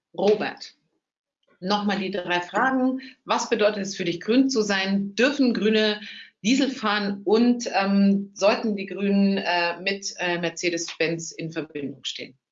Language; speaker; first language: German; native; German